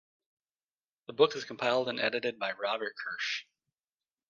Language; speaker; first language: English; native; English